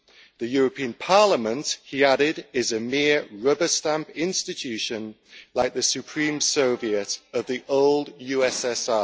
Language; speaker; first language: English; native; English